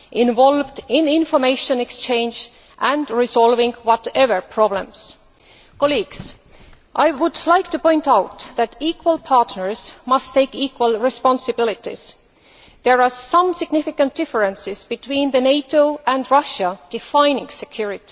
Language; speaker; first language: English; non-native, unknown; Estonian